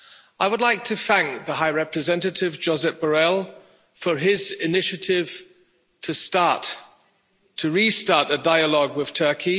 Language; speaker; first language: English; non-native, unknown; German